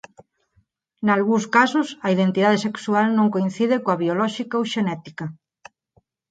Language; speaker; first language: Galician; non-native, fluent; Spanish